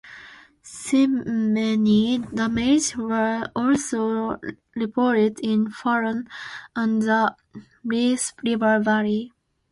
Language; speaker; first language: English; non-native, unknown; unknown